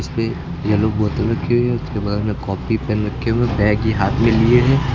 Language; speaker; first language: Hindi; native; Hindi